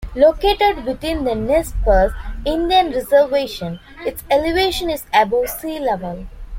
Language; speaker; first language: English; non-native, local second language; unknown